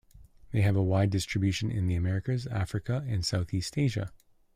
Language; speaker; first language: English; native; English